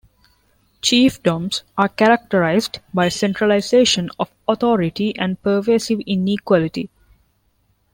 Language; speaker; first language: English; non-native, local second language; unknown